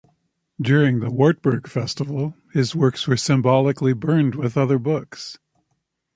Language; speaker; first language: English; native; English